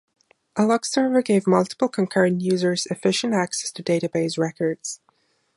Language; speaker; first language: English; non-native, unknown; German